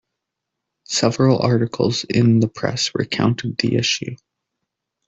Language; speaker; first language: English; native; English